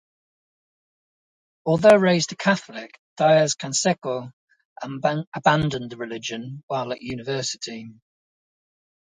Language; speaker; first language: English; native; English